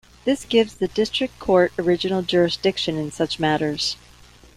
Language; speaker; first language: English; native; English